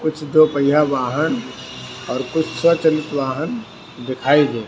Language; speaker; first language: Hindi; non-native, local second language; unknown